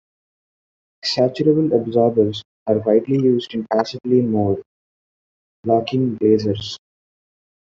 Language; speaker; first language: English; non-native, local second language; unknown